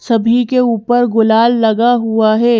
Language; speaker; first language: Hindi; native; Hindi